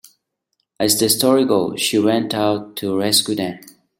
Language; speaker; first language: English; non-native, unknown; Mongolian